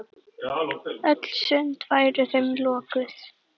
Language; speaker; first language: Icelandic; native; Icelandic